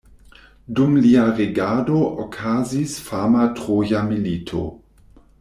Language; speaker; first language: Esperanto; non-native, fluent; German